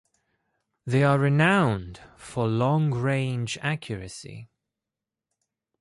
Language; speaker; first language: English; non-native, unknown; Greek